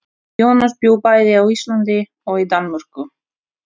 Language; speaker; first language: Icelandic; non-native, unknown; Russian